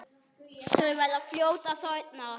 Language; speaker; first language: Icelandic; non-native, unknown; German